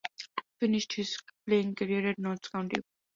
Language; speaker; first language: English; non-native, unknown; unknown